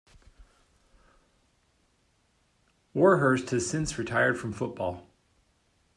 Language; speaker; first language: English; native; English